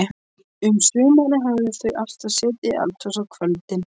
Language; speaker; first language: Icelandic; non-native, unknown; Polish